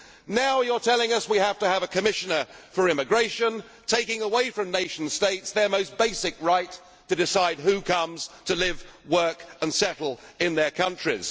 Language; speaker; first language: English; native; English